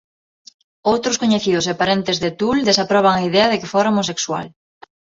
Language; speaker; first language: Galician; non-native, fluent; Spanish